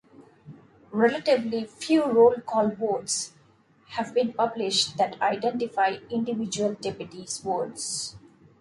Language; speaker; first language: English; non-native, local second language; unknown